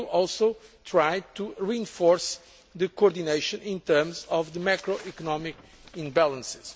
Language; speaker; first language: English; non-native, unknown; Portuguese